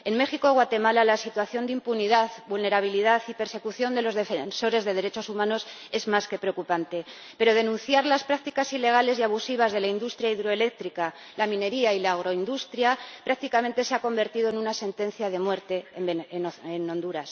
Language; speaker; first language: Spanish; native; Spanish